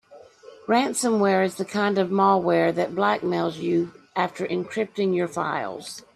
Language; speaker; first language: English; native; English